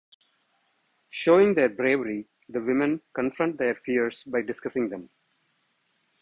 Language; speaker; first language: English; non-native, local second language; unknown